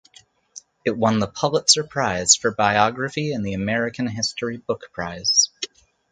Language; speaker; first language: English; native; English